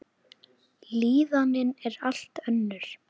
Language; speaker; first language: Icelandic; native; Icelandic